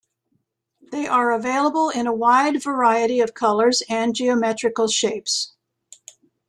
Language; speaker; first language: English; native; English